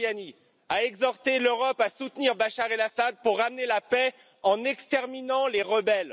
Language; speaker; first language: French; native; French